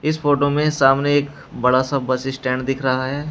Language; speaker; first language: Hindi; native; Hindi